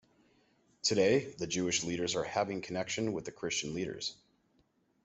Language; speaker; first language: English; native; English